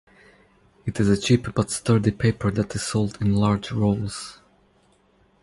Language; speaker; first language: English; non-native, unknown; Croatian